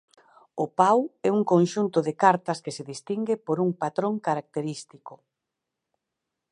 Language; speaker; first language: Galician; native; Galician